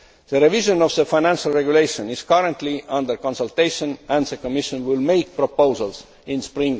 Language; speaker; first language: English; non-native, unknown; Estonian